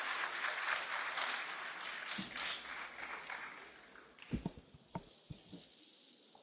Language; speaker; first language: French; non-native, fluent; Italian